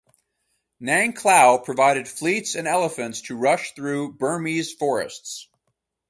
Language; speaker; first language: English; native; English